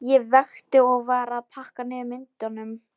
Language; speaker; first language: Icelandic; non-native, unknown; Polish